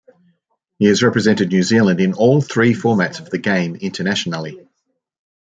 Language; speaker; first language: English; native; English